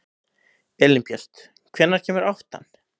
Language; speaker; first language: Icelandic; native; Icelandic